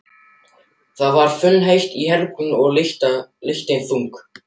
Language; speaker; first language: Icelandic; non-native, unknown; German